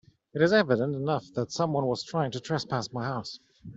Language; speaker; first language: English; native; English